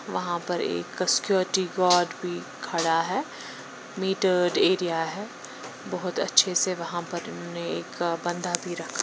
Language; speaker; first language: Hindi; non-native, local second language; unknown